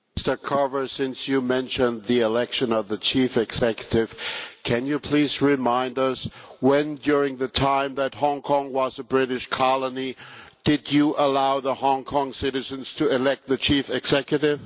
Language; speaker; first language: English; non-native, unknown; German